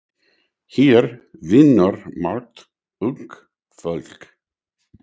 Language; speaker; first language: Icelandic; non-native, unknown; English